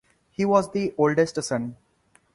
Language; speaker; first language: English; non-native, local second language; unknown